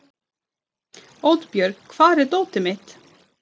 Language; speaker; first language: Icelandic; non-native, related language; Swedish